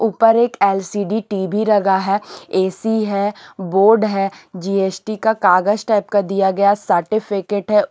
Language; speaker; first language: Hindi; non-native, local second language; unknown